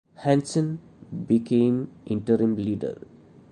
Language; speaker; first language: English; non-native, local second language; Malayalam